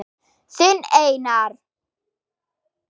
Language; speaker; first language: Icelandic; non-native, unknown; German